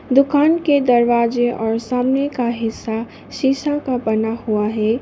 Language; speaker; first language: Hindi; non-native, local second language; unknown